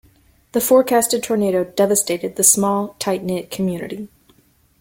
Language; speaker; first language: English; native; English